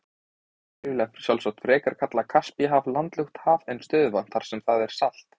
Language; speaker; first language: Icelandic; native; Icelandic